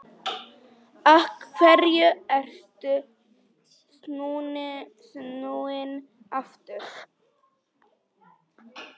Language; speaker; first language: Icelandic; non-native, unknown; Polish